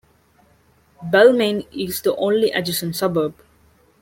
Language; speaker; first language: English; non-native, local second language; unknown